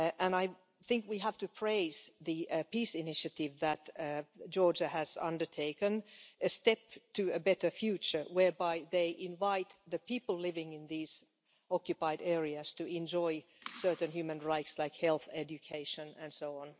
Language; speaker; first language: English; non-native, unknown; Finnish